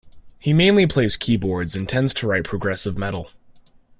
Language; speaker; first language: English; native; English